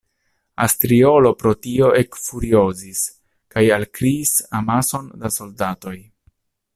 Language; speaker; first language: Esperanto; non-native, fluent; Italian